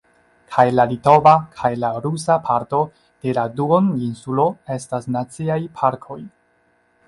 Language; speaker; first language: Esperanto; non-native, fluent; Chinese